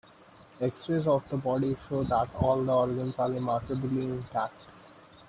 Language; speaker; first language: English; non-native, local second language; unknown